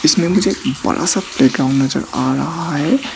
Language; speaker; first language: Hindi; non-native, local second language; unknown